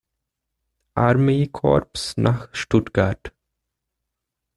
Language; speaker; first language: German; non-native, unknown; Portuguese